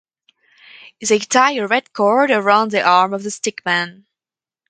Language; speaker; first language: English; non-native, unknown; French